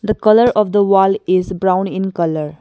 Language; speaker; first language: English; non-native, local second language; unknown